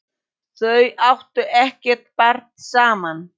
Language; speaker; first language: Icelandic; non-native, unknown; Polish